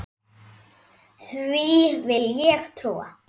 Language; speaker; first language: Icelandic; native; Icelandic